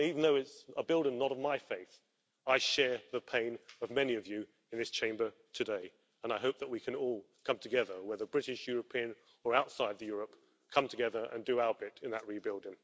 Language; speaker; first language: English; native; English